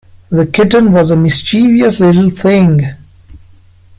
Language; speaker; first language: English; non-native, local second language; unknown